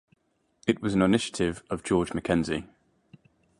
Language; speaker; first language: English; native; English